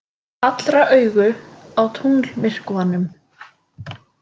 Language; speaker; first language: Icelandic; native; Icelandic